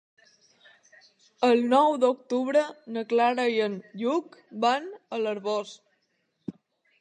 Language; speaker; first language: Catalan; native; Catalan